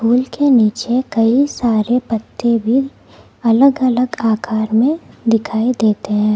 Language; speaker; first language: Hindi; non-native, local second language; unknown